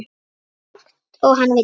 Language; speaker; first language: Icelandic; native; Icelandic